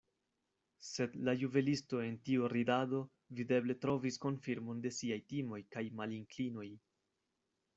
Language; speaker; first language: Esperanto; non-native, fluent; Spanish